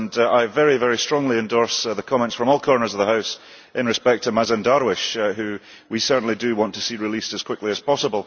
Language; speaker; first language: English; early bilingual, heritage; English